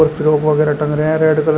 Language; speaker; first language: Hindi; native; Hindi